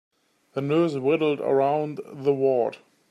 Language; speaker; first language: English; native; English